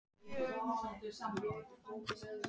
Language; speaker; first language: Icelandic; native; Icelandic